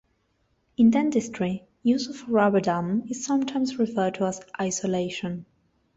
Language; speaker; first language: English; non-native, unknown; Spanish